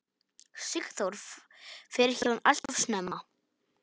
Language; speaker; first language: Icelandic; non-native, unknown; Polish